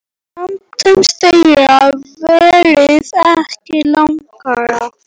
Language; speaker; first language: Icelandic; non-native, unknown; Polish